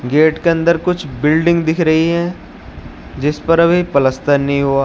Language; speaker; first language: Hindi; native; Hindi